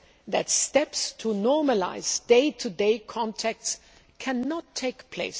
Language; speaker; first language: English; non-native, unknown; German